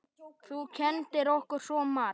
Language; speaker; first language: Icelandic; native; Icelandic